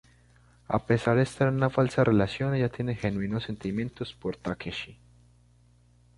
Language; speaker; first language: Spanish; native; Spanish